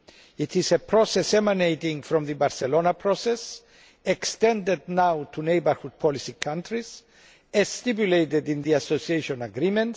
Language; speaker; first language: English; non-native, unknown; Greek